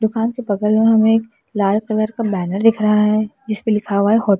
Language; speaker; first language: Hindi; native; Hindi